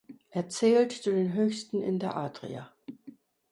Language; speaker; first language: German; non-native, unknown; English